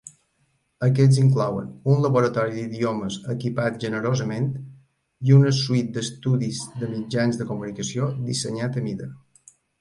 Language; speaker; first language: Catalan; native; Catalan